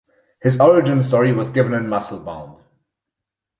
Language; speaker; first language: English; non-native, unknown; German